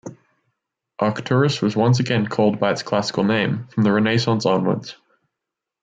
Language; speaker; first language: English; native; English